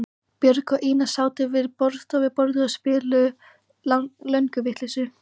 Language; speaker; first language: Icelandic; native; Icelandic